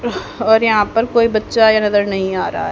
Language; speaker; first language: Hindi; native; Hindi